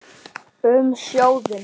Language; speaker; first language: Icelandic; native; Icelandic